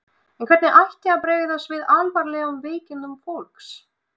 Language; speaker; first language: Icelandic; non-native, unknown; Russian